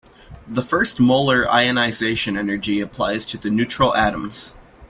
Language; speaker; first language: English; native; English